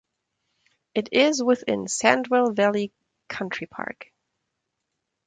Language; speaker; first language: English; non-native, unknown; German